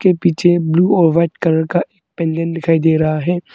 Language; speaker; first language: Hindi; non-native, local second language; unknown